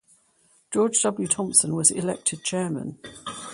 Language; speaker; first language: English; native; English